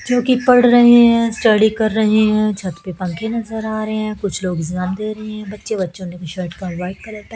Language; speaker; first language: Hindi; native; Hindi